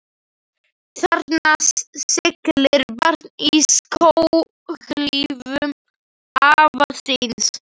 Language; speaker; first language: Icelandic; non-native, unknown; Slovak